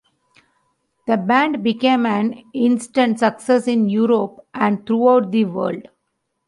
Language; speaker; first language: English; non-native, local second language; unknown